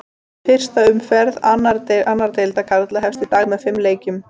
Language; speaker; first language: Icelandic; native; Icelandic